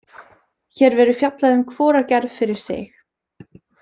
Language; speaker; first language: Icelandic; native; Icelandic